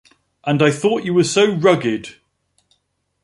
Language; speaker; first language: English; native; English